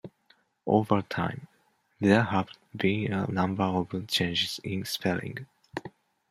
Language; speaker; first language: English; non-native, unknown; Japanese